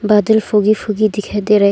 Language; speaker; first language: Hindi; non-native, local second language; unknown